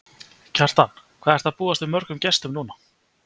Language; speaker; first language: Icelandic; native; Icelandic